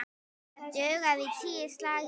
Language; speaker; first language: Icelandic; native; Icelandic